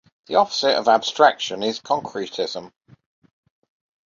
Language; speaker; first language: English; native; English